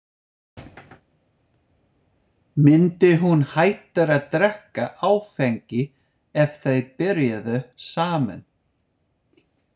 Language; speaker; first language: Icelandic; non-native, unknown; English